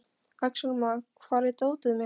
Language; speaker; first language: Icelandic; non-native, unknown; Polish